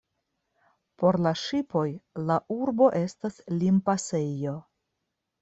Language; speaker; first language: Esperanto; non-native, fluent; Russian